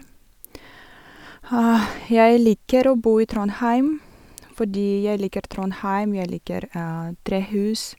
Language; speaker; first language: Norwegian; non-native, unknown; Russian